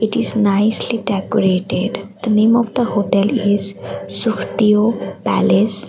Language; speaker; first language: English; non-native, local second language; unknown